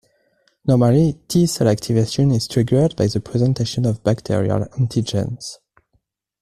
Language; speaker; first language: English; non-native, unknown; French